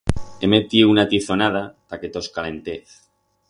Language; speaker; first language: Aragonese; non-native, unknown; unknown